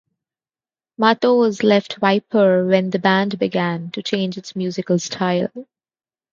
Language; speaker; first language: English; non-native, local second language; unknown